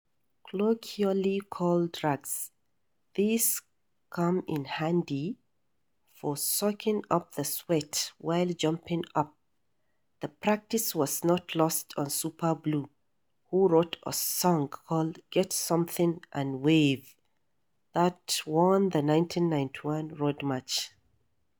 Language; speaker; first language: English; non-native, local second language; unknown